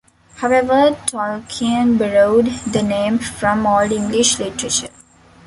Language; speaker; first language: English; non-native, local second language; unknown